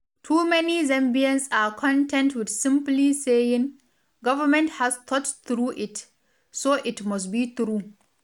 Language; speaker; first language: English; non-native, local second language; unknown